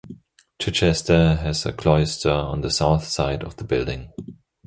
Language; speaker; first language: English; non-native, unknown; German